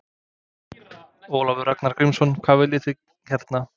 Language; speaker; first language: Icelandic; non-native, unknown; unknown